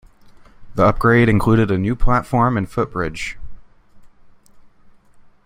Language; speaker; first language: English; native; English